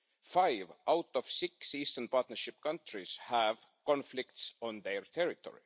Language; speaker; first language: English; non-native, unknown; Estonian